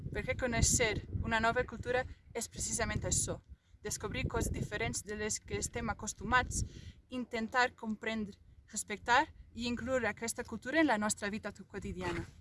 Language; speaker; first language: Catalan; non-native, fluent; Portuguese